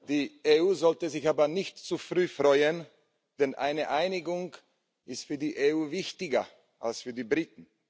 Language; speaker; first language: German; non-native, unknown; Slovak